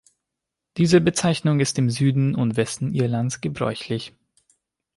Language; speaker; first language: German; non-native, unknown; Hungarian